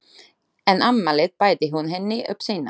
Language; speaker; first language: Icelandic; non-native, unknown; Slovak